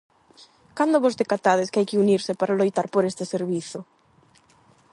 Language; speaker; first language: Galician; non-native, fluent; Spanish